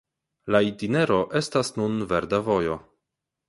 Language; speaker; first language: Esperanto; non-native, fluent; Polish